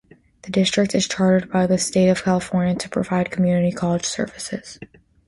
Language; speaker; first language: English; native; English